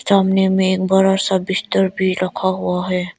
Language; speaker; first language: Hindi; non-native, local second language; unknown